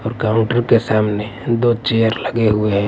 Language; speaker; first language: Hindi; non-native, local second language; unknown